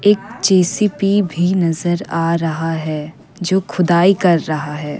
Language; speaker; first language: Hindi; non-native, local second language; Assamese